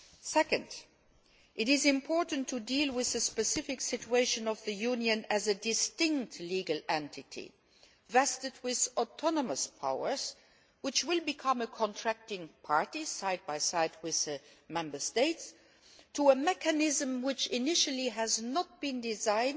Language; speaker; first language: English; non-native, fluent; Luxembourgish